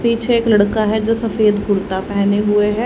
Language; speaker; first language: Hindi; native; Hindi